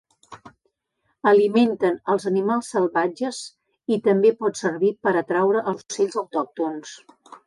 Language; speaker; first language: Catalan; native; Catalan